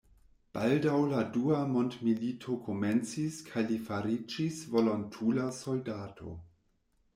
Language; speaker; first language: Esperanto; non-native, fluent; German